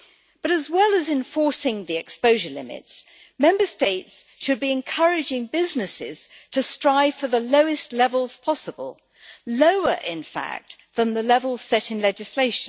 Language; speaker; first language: English; native; English